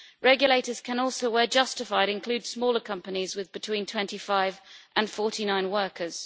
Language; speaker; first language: English; native; English